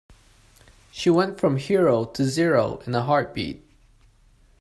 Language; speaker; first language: English; non-native, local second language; Cantonese